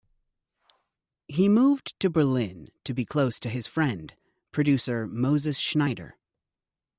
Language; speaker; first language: English; native; English